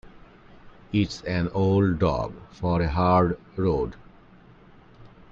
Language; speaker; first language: English; non-native, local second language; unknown